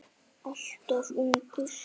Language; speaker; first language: Icelandic; native; Icelandic